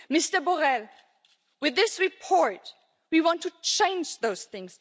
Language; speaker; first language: English; non-native, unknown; German